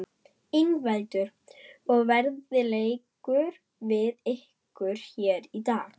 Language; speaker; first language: Icelandic; non-native, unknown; German